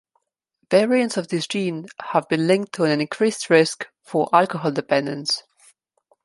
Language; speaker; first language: English; non-native, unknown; Slovenian